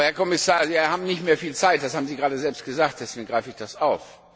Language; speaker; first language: German; non-native, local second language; Luxembourgish